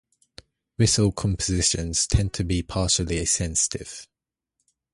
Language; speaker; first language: English; native; English